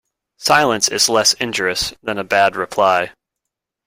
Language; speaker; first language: English; native; English